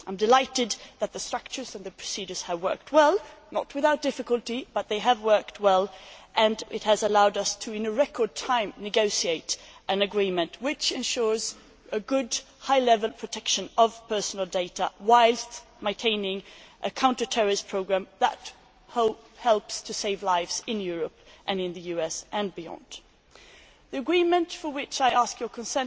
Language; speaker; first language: English; non-native, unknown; Swedish